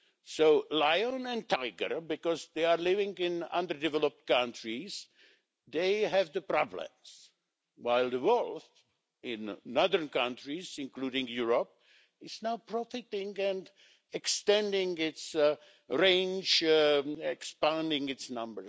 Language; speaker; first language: English; non-native, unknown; Czech